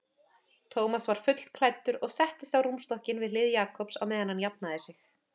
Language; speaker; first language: Icelandic; native; Icelandic